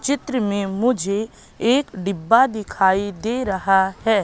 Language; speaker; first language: Hindi; native; Hindi